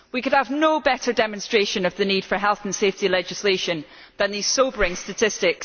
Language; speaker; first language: English; native; English